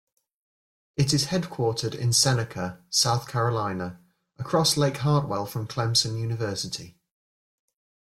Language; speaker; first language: English; native; English